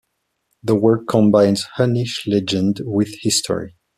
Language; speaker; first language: English; non-native, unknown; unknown